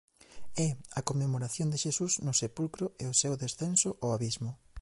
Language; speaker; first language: Galician; native; Galician